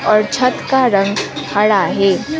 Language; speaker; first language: Hindi; non-native, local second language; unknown